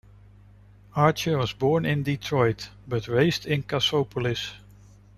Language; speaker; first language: English; non-native, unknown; Dutch